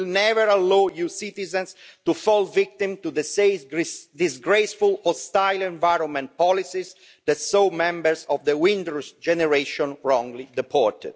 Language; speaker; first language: English; non-native, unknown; Italian